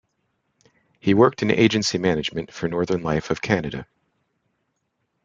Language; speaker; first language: English; native; English